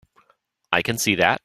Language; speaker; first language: English; native; English